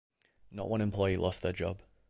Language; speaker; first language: English; native; English